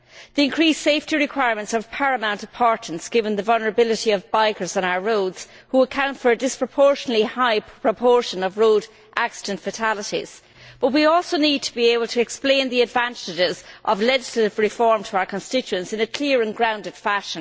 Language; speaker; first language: English; native; English